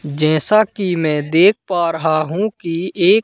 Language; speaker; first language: Hindi; native; Hindi